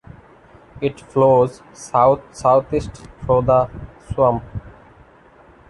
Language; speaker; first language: English; non-native, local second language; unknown